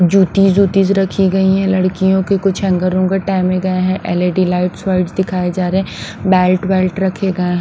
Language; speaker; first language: Hindi; non-native, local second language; Punjabi